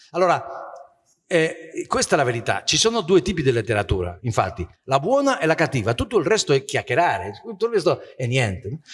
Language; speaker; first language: Italian; non-native, fluent; Spanish